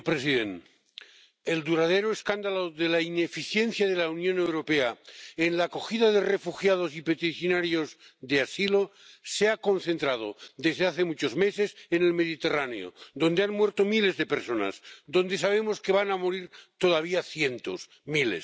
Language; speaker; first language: Spanish; non-native, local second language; Catalan